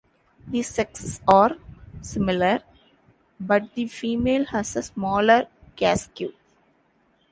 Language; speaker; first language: English; non-native, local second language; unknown